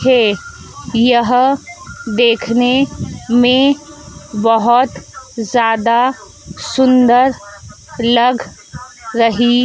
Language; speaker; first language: Hindi; native; Hindi